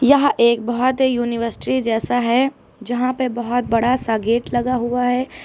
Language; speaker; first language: Hindi; native; Hindi